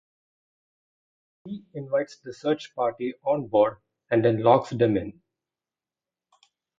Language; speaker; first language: English; non-native, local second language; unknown